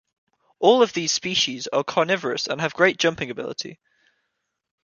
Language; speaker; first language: English; native; English